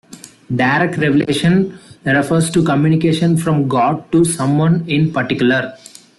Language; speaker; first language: English; non-native, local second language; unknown